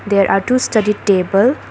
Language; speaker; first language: English; non-native, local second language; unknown